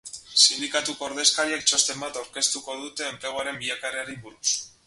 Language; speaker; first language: Basque; native; Basque